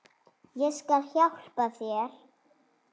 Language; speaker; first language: Icelandic; native; Icelandic